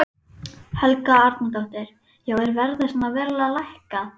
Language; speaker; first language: Icelandic; native; Icelandic